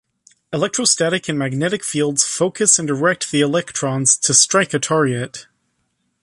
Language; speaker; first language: English; native; English